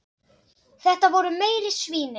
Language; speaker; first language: Icelandic; non-native, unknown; Dutch